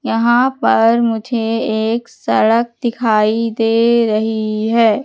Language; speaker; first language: Hindi; native; Hindi